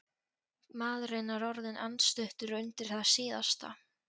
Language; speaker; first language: Icelandic; non-native, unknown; Polish